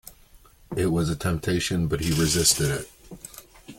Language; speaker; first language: English; native; English